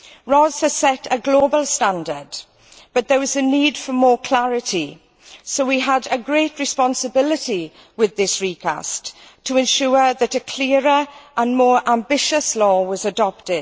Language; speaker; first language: English; native; English